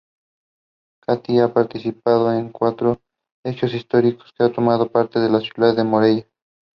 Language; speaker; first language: English; non-native, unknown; Spanish